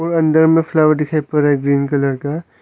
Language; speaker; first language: Hindi; non-native, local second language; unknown